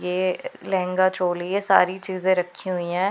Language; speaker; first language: Hindi; non-native, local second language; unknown